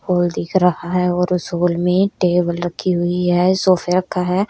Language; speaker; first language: Hindi; native; Hindi